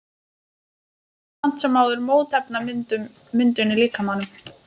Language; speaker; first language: Icelandic; non-native, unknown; Lithuanian